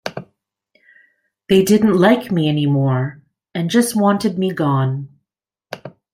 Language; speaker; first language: English; native; English